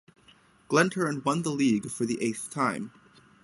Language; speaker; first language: English; native; English